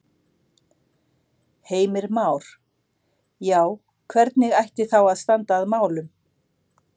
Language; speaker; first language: Icelandic; native; Icelandic